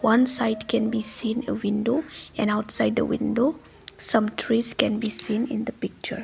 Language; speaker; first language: English; non-native, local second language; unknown